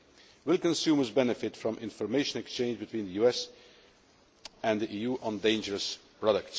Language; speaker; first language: English; non-native, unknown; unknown